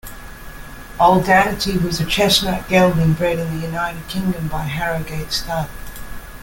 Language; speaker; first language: English; native; English